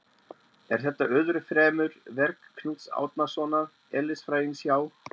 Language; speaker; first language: Icelandic; non-native, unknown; German